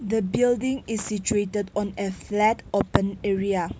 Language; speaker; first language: English; non-native, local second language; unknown